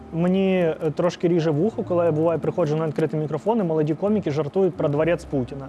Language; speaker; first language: Ukrainian; non-native, local second language; Russian